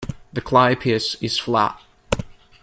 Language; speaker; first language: English; native; English